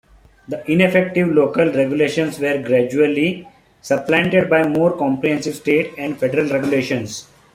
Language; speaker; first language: English; non-native, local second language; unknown